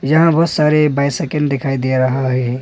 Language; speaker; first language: Hindi; non-native, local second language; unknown